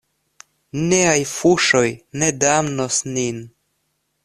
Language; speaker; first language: Esperanto; non-native, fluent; Russian